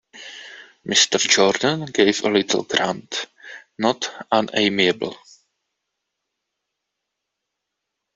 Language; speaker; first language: English; non-native, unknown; Czech